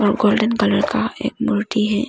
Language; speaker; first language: Hindi; non-native, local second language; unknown